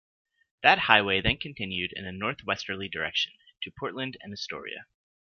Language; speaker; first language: English; native; English